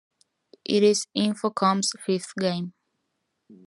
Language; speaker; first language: English; non-native, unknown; Spanish